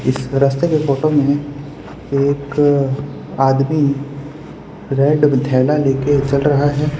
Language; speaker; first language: Hindi; non-native, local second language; Gujarati